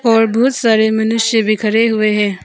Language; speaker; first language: Hindi; non-native, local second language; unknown